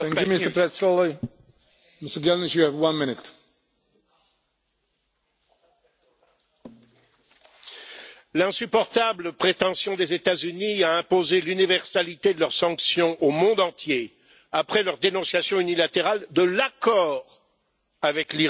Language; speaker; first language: French; native; French